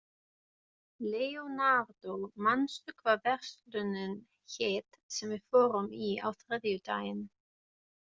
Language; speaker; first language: Icelandic; non-native, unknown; German